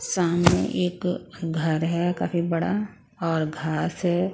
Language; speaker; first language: Hindi; non-native, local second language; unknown